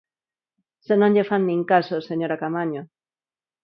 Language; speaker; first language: Galician; non-native, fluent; Spanish